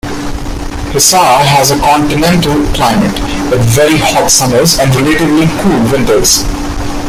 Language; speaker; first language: English; non-native, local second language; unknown